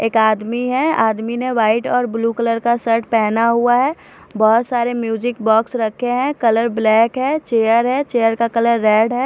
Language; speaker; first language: Hindi; non-native, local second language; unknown